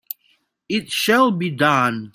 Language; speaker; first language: English; non-native, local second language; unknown